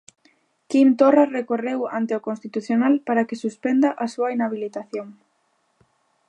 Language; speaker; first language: Galician; native; Galician